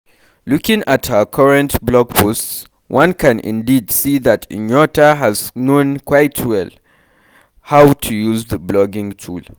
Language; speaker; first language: English; non-native, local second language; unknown